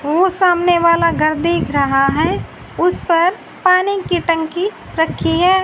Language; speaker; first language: Hindi; native; Hindi